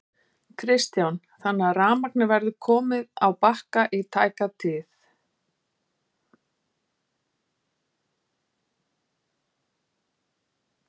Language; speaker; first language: Icelandic; native; Icelandic